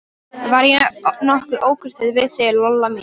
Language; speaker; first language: Icelandic; non-native, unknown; Polish